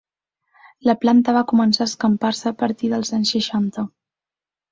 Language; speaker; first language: Catalan; native; Catalan